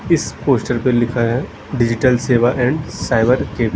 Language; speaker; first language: Hindi; non-native, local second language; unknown